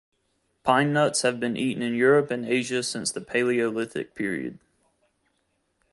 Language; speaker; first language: English; native; English